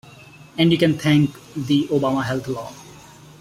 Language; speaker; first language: English; non-native, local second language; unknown